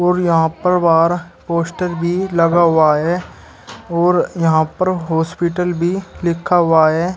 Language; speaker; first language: Hindi; native; Hindi